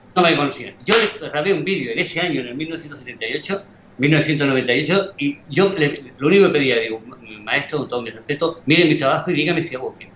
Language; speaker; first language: Spanish; native; Spanish